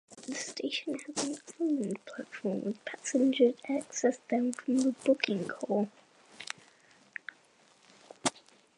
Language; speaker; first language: English; native; English